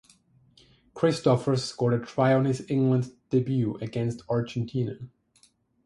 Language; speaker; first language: English; non-native, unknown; German